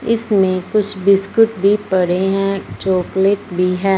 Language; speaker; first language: Hindi; non-native, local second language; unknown